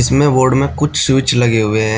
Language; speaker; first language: Hindi; native; Hindi